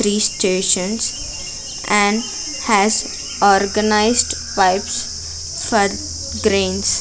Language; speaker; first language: English; non-native, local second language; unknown